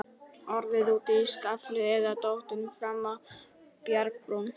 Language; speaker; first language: Icelandic; non-native, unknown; Polish